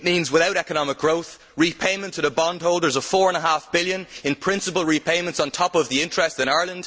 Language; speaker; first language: English; native; English